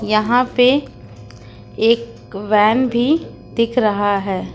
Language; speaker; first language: Hindi; native; Hindi